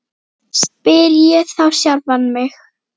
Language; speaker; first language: Icelandic; native; Icelandic